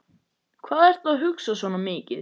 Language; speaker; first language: Icelandic; native; Icelandic